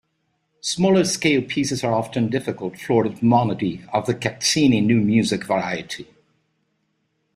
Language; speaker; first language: English; native; English